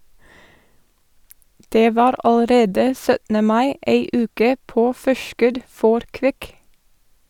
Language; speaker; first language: Norwegian; non-native, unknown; English